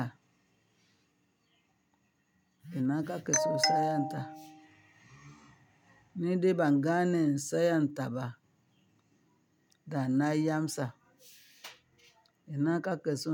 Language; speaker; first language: Hausa; non-native, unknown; Yoruba